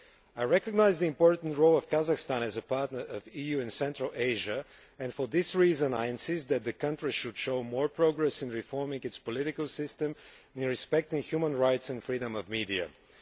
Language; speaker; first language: English; non-native, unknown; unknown